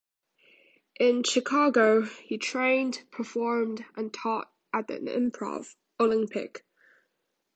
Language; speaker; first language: English; non-native, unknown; Chinese